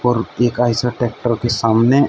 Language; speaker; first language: Hindi; native; Hindi